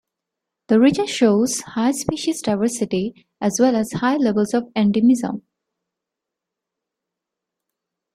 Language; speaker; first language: English; non-native, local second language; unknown